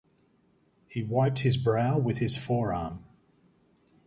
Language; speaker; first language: English; native; English